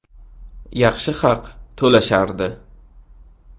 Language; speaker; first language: Uzbek; native; Uzbek